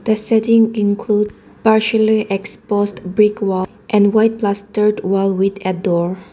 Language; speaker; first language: English; non-native, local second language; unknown